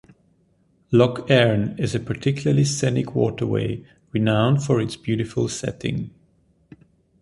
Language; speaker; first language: English; non-native, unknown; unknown